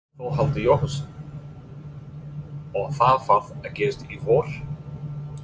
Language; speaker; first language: Icelandic; non-native, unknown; English